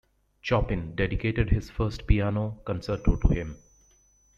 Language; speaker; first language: English; native; English